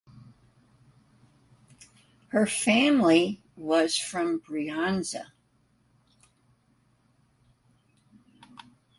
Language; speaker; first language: English; native; English